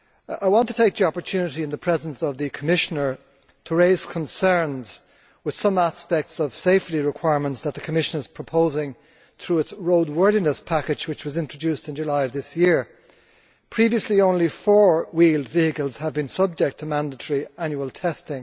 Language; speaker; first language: English; native; English